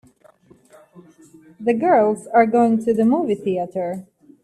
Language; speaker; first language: English; native; English